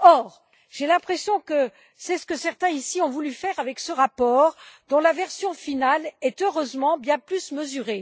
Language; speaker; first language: French; native; French